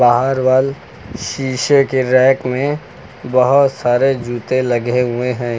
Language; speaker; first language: Hindi; native; Hindi